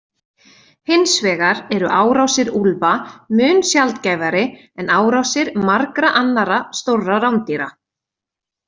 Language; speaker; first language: Icelandic; native; Icelandic